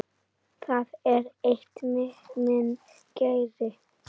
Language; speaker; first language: Icelandic; native; Icelandic